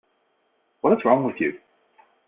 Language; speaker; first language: English; native; English